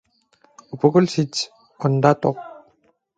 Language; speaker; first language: English; native; English